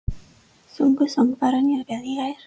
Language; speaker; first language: Icelandic; non-native, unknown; English